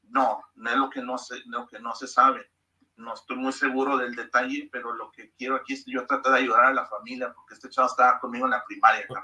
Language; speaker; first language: Spanish; early bilingual, heritage; Spanish